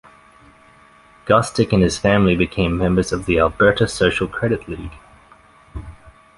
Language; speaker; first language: English; native; English